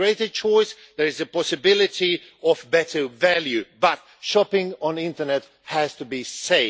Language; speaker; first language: English; non-native, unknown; Swedish